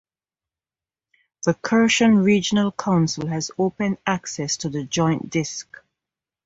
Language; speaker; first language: English; native; English